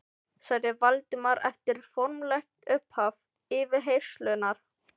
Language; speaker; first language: Icelandic; non-native, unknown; Filipino